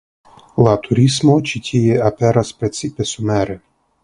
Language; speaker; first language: Esperanto; non-native, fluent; Russian